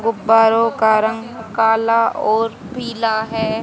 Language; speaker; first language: Hindi; native; Hindi